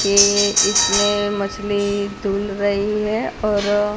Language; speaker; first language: Hindi; non-native, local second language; Gujarati